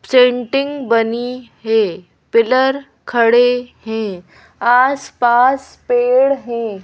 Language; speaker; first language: Hindi; native; Hindi